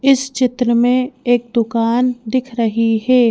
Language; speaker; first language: Hindi; native; Hindi